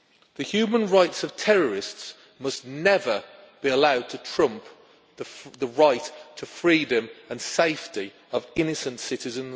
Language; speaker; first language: English; native; English